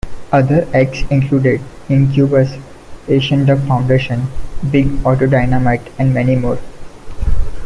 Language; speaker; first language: English; non-native, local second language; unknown